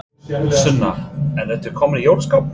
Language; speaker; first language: Icelandic; non-native, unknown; English